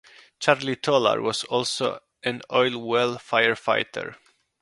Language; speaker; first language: English; non-native, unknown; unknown